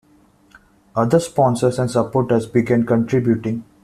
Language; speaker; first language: English; non-native, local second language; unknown